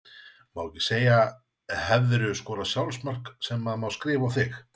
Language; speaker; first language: Icelandic; native; Icelandic